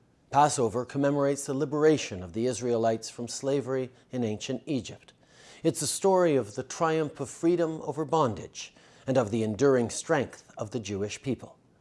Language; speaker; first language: English; native; English